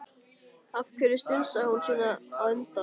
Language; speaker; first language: Icelandic; native; Icelandic